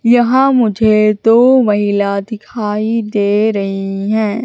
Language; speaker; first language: Hindi; native; Hindi